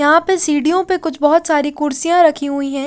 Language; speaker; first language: Hindi; native; Hindi